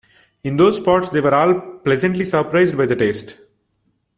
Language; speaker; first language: English; non-native, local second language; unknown